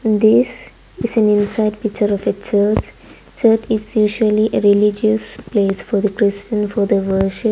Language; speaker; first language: English; non-native, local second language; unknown